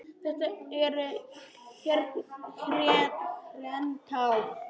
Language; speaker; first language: Icelandic; non-native, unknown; Polish